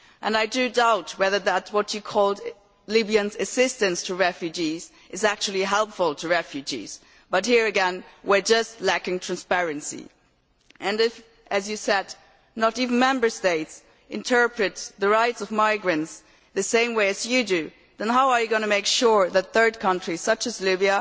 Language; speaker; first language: English; non-native, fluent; German